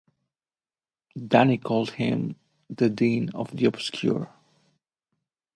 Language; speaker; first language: English; non-native, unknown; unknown